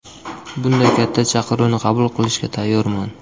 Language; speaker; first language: Uzbek; native; Uzbek